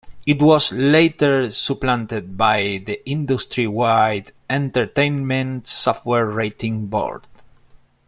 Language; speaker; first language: English; non-native, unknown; Spanish